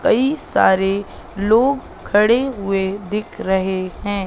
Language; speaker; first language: Hindi; native; Hindi